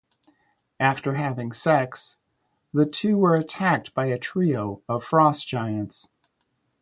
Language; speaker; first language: English; native; English